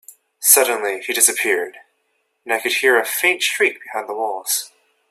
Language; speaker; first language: English; native; English